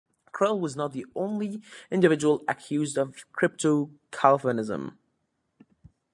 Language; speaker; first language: English; native; English